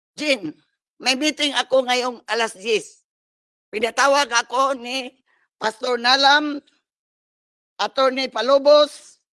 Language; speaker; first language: Filipino; non-native, local second language; Cebuano